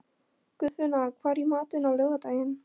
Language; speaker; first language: Icelandic; non-native, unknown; Polish